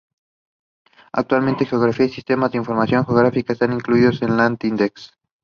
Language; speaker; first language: English; non-native, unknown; Spanish